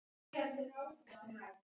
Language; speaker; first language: Icelandic; non-native, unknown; Polish